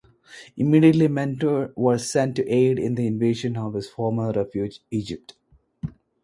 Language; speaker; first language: English; non-native, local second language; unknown